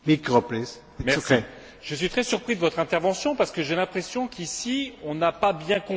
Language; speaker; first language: French; native; French